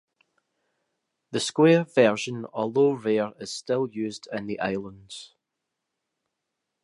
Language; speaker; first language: English; native; English